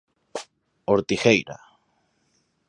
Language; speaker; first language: Galician; native; Galician